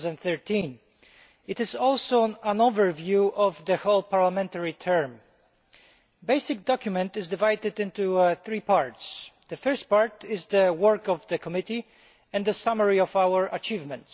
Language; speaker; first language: English; non-native, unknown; Polish